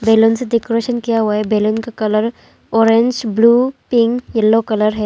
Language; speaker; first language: Hindi; non-native, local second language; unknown